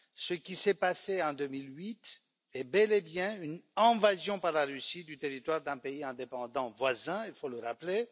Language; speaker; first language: French; non-native, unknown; Romanian